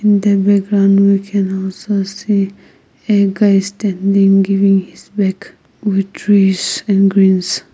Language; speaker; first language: English; non-native, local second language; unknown